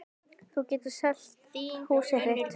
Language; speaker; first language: Icelandic; native; Icelandic